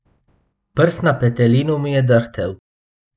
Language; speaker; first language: Slovenian; non-native, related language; Bosnian